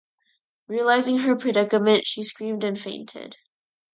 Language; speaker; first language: English; non-native, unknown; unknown